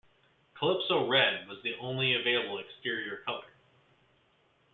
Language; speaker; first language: English; native; English